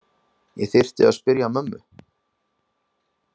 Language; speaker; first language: Icelandic; native; Icelandic